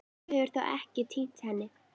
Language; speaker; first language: Icelandic; native; Icelandic